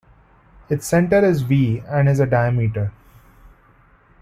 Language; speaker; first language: English; non-native, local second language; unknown